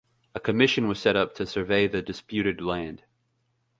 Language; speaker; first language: English; native; English